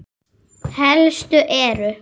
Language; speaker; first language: Icelandic; native; Icelandic